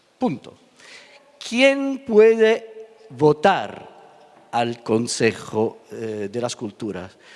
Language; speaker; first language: Spanish; non-native, fluent; Italian